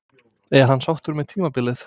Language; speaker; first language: Icelandic; non-native, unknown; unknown